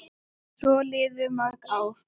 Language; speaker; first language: Icelandic; non-native, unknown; Thai